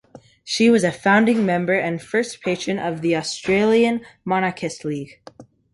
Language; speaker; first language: English; native; English